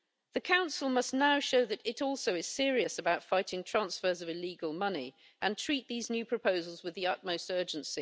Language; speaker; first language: English; native; English